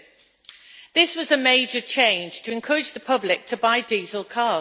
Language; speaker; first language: English; native; English